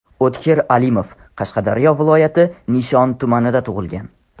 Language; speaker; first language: Uzbek; non-native, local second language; Tajik